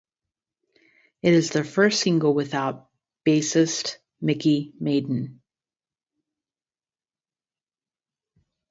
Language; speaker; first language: English; native; English